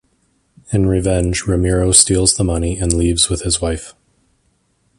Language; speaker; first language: English; native; English